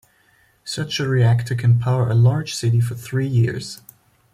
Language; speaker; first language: English; non-native, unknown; German